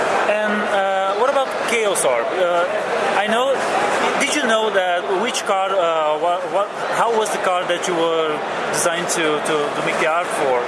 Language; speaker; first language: English; non-native, fluent; Portuguese